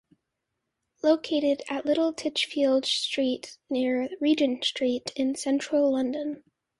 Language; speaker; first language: English; native; English